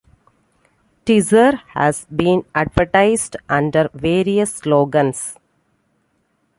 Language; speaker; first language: English; non-native, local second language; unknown